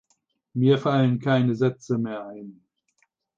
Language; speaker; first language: German; native; German